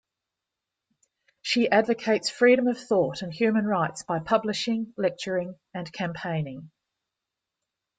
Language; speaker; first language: English; native; English